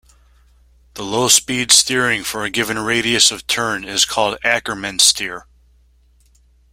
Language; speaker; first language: English; native; English